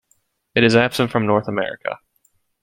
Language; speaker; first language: English; native; English